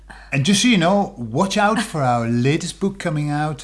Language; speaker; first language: English; native; English